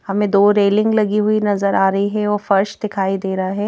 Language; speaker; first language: Hindi; native; Hindi